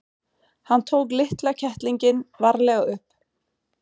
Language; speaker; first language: Icelandic; non-native, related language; Swedish